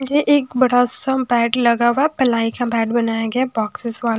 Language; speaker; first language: Hindi; native; Hindi